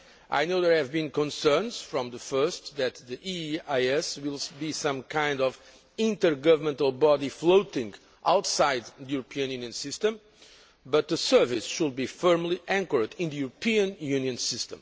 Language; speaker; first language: English; non-native, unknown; Portuguese